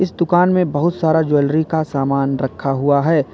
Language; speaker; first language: Hindi; native; Hindi